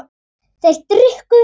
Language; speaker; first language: Icelandic; native; Icelandic